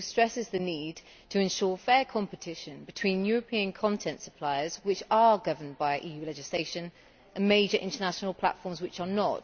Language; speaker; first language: English; native; English